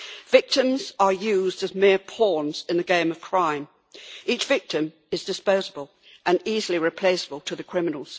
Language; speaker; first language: English; native; English